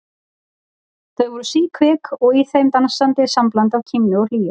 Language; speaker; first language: Icelandic; native; Icelandic